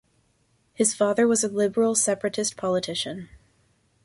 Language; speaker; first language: English; native; English